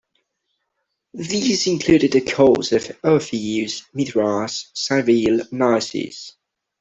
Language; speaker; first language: English; non-native, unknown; Catalan